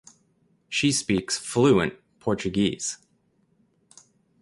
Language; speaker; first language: English; native; English